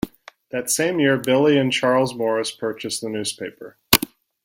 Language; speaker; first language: English; native; English